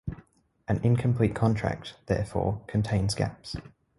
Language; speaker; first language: English; native; English